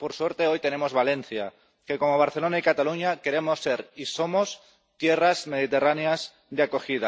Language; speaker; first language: Spanish; non-native, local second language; Catalan